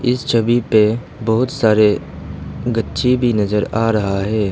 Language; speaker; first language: Hindi; non-native, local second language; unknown